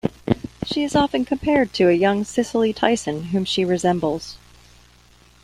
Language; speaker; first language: English; native; English